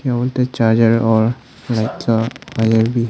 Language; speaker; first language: Hindi; non-native, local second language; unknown